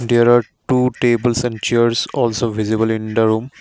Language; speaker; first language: English; non-native, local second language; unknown